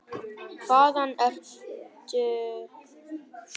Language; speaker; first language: Icelandic; non-native, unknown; Vietnamese